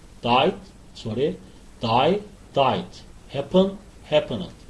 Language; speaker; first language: English; non-native, fluent; Turkish